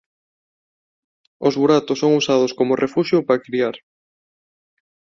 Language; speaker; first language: Galician; non-native, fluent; Spanish